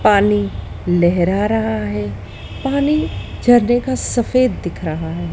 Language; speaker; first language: Hindi; native; Hindi